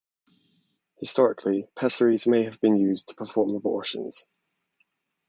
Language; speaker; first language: English; native; English